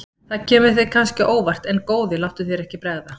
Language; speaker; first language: Icelandic; native; Icelandic